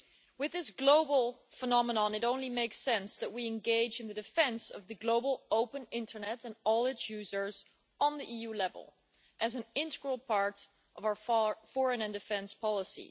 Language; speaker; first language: English; non-native, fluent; Dutch